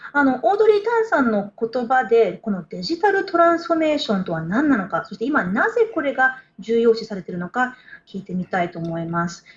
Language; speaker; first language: Japanese; native; Japanese